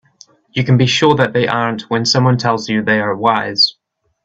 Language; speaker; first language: English; native; English